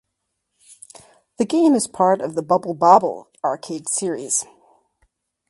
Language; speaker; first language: English; native; English